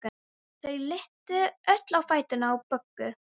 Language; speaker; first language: Icelandic; non-native, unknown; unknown